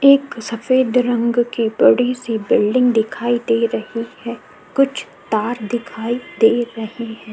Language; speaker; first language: Hindi; native; Hindi